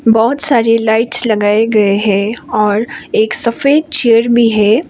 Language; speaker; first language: Hindi; non-native, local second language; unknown